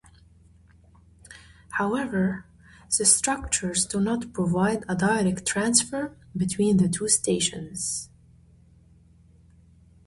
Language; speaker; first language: English; native; English